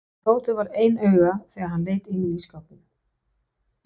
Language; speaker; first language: Icelandic; non-native, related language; Danish